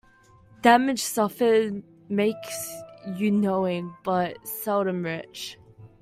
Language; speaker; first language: English; native; English